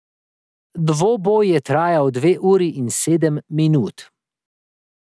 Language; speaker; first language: Slovenian; native; Slovenian